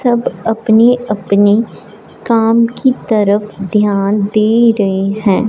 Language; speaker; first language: Hindi; non-native, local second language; Punjabi